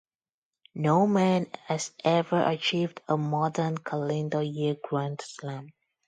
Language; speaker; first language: English; non-native, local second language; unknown